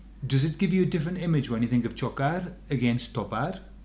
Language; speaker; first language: English; native; English